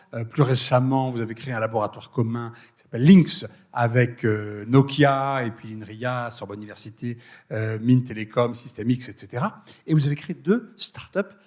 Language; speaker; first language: French; native; French